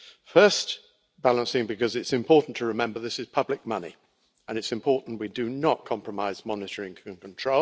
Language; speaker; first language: English; native; English